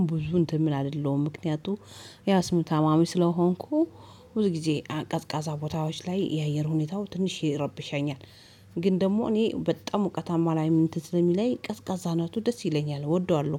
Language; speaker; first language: Amharic; native; Amharic